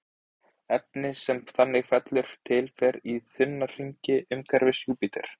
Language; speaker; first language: Icelandic; native; Icelandic